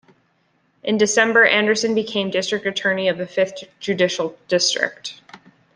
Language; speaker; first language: English; native; English